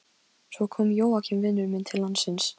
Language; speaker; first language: Icelandic; non-native, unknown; Polish